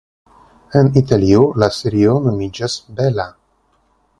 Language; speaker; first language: Esperanto; non-native, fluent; Russian